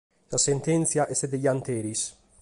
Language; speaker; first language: Sardinian; native; Sardinian